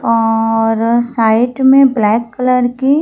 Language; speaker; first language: Hindi; native; Hindi